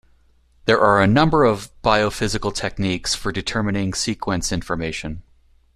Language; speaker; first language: English; native; English